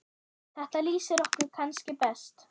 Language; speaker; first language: Icelandic; non-native, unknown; German